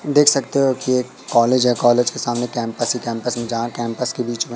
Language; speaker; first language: Hindi; native; Hindi